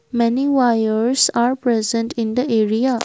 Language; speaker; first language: English; non-native, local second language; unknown